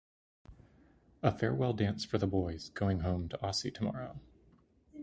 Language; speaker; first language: English; native; English